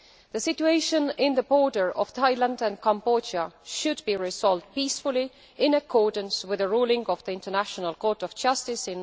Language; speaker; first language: English; non-native, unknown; Estonian